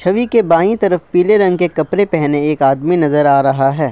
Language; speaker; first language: Hindi; non-native, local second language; Assamese